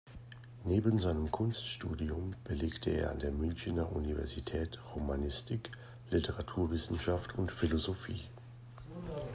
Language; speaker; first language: German; native; German